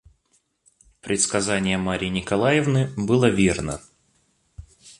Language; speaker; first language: Russian; native; Russian